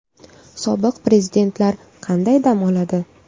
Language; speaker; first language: Uzbek; native; Uzbek